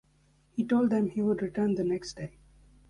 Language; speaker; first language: English; native; English